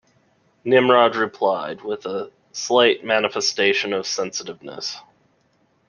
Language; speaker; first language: English; native; English